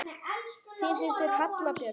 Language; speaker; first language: Icelandic; native; Icelandic